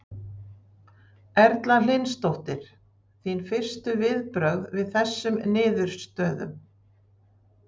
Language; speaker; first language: Icelandic; native; Icelandic